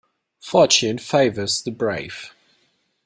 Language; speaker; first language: English; non-native, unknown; German